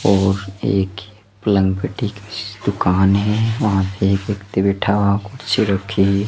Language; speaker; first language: Hindi; native; Hindi